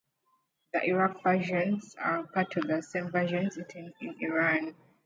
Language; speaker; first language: English; native; English